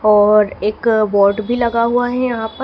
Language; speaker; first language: Hindi; native; Hindi